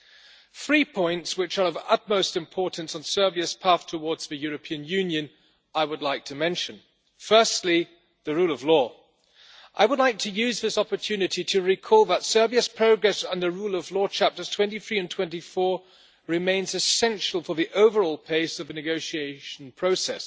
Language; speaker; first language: English; non-native, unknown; German